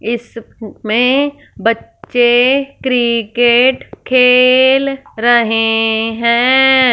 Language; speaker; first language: Hindi; non-native, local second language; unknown